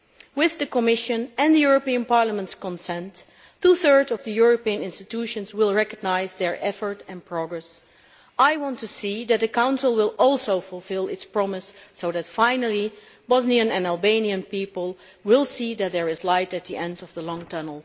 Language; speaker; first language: English; non-native, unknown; Dutch